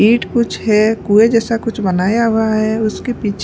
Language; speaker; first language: Hindi; non-native, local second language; Punjabi